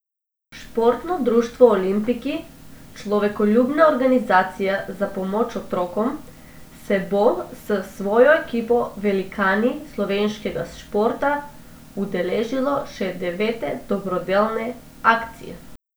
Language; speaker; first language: Slovenian; non-native, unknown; Macedonian